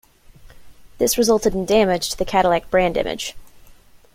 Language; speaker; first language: English; native; English